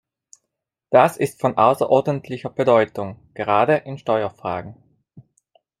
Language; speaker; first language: German; non-native, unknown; Italian